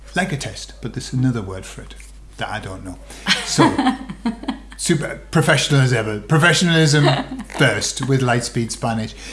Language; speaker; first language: English; native; English